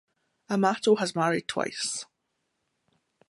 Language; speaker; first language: English; native; English